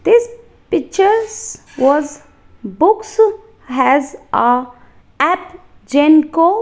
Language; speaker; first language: English; non-native, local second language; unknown